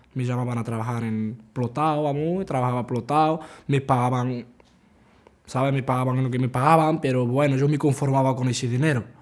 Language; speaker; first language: Spanish; early bilingual, other home language; Arabic